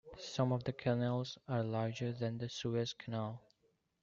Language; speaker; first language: English; non-native, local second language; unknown